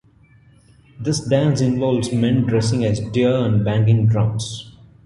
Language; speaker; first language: English; non-native, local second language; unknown